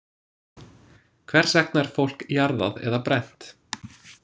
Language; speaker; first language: Icelandic; non-native, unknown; English